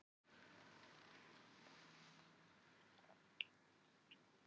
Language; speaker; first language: Icelandic; non-native, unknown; Filipino